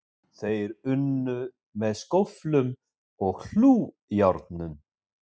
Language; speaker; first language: Icelandic; native; Icelandic